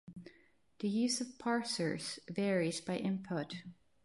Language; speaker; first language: English; non-native, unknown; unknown